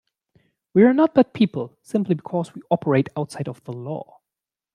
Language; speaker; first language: English; non-native, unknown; German